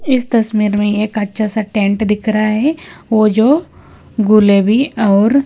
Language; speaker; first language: Hindi; non-native, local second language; Punjabi